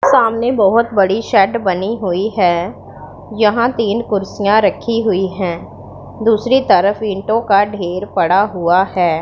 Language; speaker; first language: Hindi; non-native, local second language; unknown